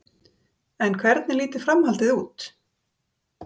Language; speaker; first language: Icelandic; native; Icelandic